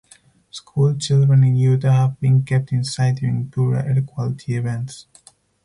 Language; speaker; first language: English; non-native, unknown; Spanish